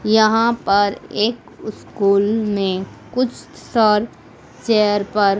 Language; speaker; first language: Hindi; native; Hindi